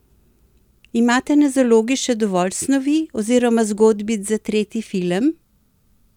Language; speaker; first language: Slovenian; native; Slovenian